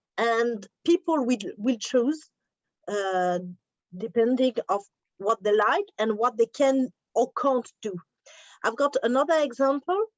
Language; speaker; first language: English; non-native, learner; French